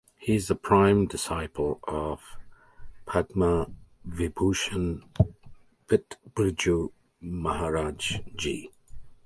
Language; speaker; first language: English; native; English